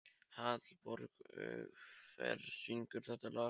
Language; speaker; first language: Icelandic; non-native, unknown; Polish